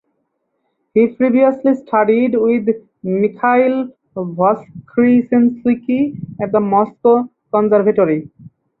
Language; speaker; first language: English; non-native, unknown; Bangla